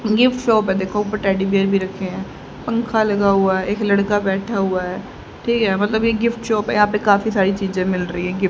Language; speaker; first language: Hindi; native; Hindi